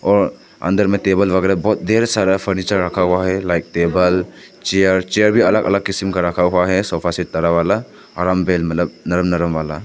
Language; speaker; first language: Hindi; non-native, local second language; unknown